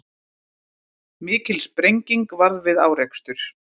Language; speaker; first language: Icelandic; native; Icelandic